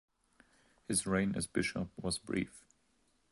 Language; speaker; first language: English; non-native, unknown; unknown